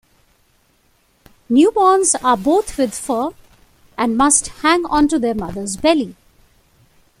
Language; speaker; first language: English; non-native, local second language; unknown